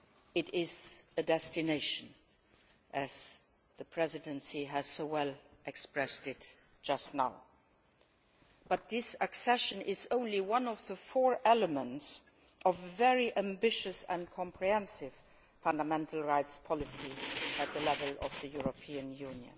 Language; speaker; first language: English; non-native, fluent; Luxembourgish